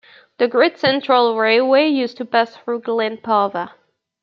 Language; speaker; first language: English; native; English